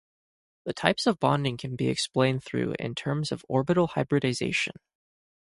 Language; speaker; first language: English; native; English